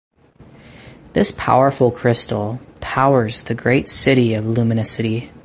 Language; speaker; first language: English; native; English